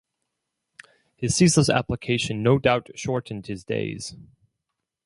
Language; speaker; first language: English; non-native, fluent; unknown